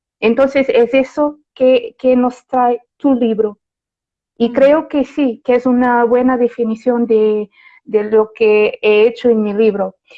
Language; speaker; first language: Spanish; non-native, related language; Portuguese